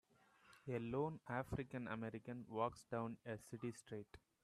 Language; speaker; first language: English; non-native, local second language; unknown